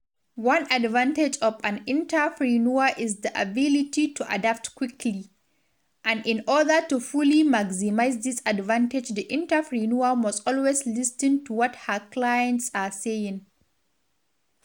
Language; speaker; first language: English; non-native, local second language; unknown